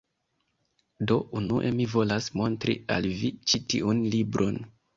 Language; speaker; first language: Esperanto; non-native, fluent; Kinyarwanda